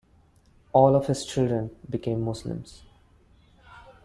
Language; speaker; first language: English; non-native, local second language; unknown